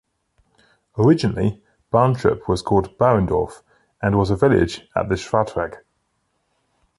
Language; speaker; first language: English; native; English